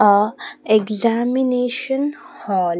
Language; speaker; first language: English; non-native, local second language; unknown